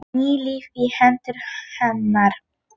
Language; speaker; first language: Icelandic; non-native, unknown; Polish